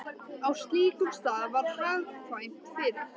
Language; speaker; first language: Icelandic; native; Icelandic